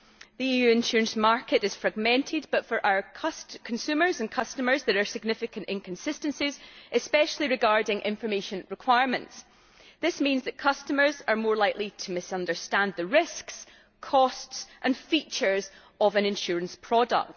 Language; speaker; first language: English; native; English